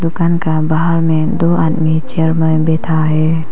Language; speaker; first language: Hindi; non-native, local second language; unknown